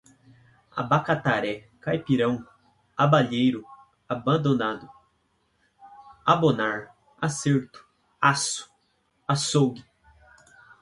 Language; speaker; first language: Portuguese; native; Portuguese